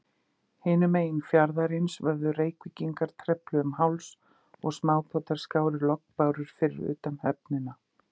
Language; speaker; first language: Icelandic; native; Icelandic